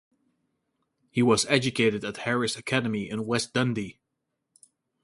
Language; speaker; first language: English; native; English